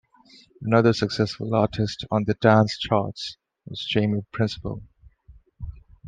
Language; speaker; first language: English; non-native, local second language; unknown